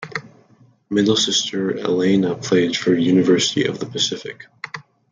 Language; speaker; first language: English; native; English